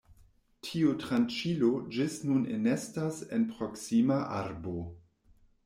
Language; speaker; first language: Esperanto; non-native, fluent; German